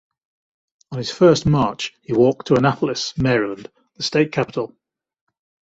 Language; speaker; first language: English; native; English